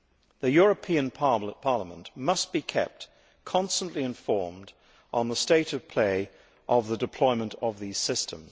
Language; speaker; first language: English; native; English